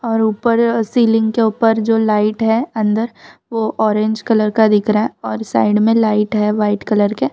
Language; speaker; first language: Hindi; non-native, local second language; Gujarati